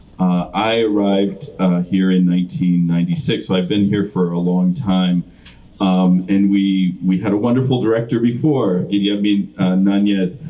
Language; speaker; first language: English; native; English